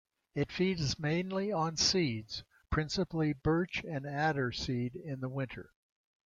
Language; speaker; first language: English; native; English